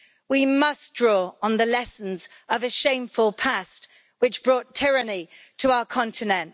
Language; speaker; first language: English; native; English